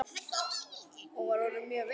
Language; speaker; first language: Icelandic; native; Icelandic